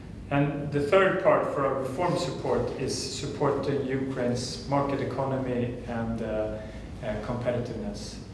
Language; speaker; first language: English; non-native, fluent; Swedish